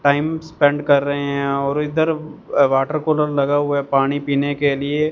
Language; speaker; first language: Hindi; non-native, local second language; Punjabi